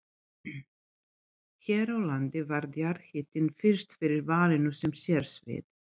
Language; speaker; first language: Icelandic; non-native, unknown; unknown